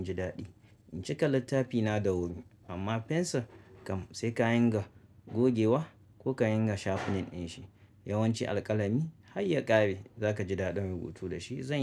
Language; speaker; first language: Hausa; native; Hausa